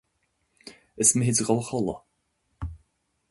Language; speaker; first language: Irish; non-native, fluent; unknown